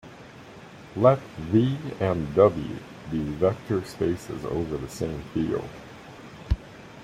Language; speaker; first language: English; native; English